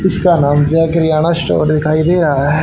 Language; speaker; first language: Hindi; native; Hindi